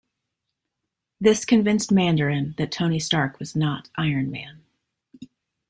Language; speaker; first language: English; native; English